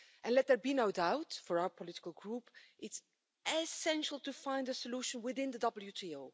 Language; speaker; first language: English; non-native, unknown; Dutch